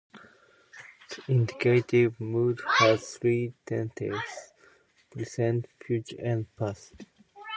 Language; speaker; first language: English; non-native, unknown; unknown